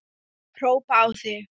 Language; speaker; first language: Icelandic; non-native, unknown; Thai